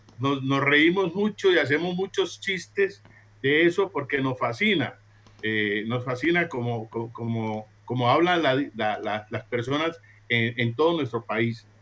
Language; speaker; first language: Spanish; native; Spanish